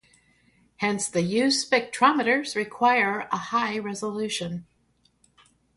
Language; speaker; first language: English; native; English